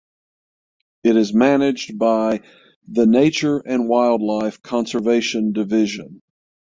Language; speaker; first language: English; native; English